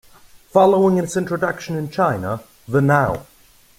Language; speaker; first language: English; non-native, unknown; German